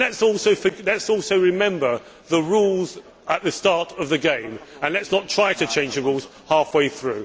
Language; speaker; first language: English; native; English